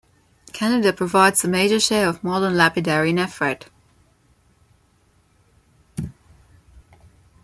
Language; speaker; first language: English; non-native, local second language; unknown